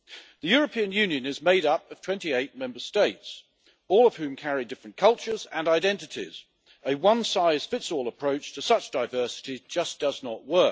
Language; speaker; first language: English; native; English